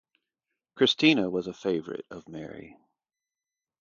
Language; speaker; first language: English; native; English